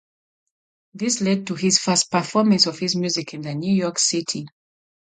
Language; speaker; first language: English; native; English